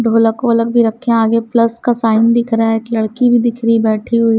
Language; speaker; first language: Hindi; non-native, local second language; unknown